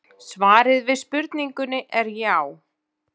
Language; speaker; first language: Icelandic; native; Icelandic